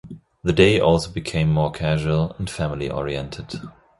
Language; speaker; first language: English; non-native, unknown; German